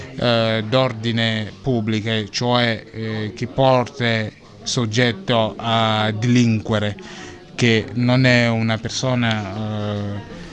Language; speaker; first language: Italian; non-native, fluent; Sango